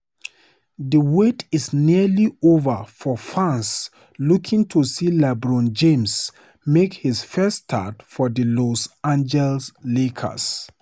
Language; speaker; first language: English; non-native, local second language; Hausa